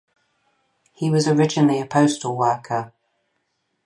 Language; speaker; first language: English; native; English